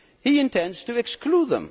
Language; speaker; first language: English; non-native, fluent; Dutch